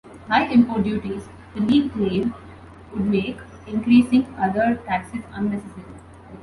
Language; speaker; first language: English; non-native, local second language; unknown